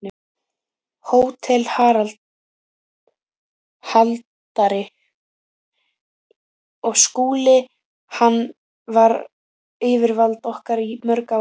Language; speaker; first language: Icelandic; native; Icelandic